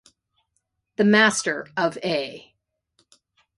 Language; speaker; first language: English; native; English